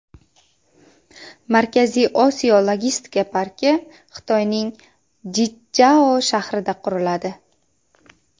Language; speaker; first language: Uzbek; native; Uzbek